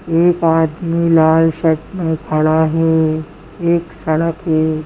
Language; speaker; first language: Hindi; native; Hindi